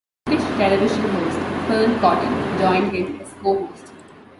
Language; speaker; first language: English; non-native, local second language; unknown